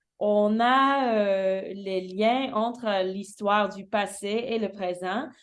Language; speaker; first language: French; early bilingual, heritage; English